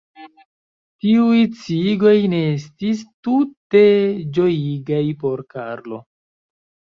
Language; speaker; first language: Esperanto; non-native, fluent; Chinese